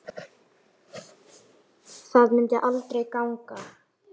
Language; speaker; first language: Icelandic; native; Icelandic